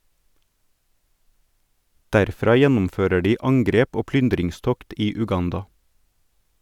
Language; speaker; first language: Norwegian; native; Norwegian